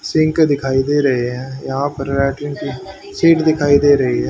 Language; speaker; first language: Hindi; native; Hindi